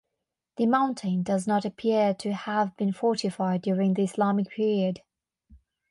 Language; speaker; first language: English; non-native, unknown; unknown